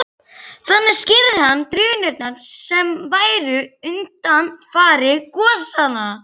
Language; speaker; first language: Icelandic; native; Icelandic